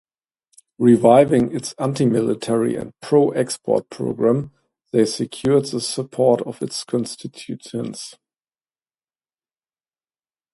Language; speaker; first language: English; non-native, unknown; German